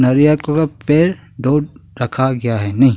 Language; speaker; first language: Hindi; non-native, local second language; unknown